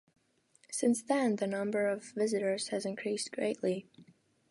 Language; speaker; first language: English; non-native, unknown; Latvian